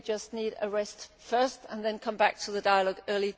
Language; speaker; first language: English; non-native, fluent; Danish